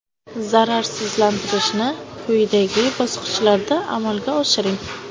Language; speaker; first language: Uzbek; native; Uzbek